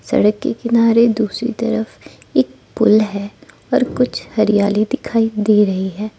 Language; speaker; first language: Hindi; non-native, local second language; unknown